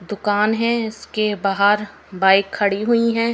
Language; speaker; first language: Hindi; native; Hindi